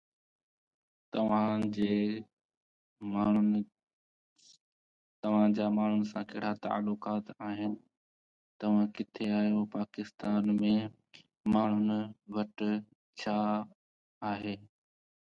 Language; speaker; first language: English; non-native, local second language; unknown